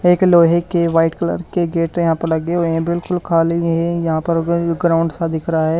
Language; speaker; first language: Hindi; native; Hindi